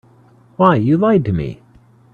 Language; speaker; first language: English; native; English